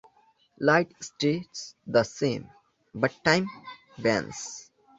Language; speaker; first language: English; non-native, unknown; Bangla